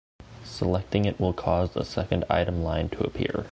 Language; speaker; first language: English; native; English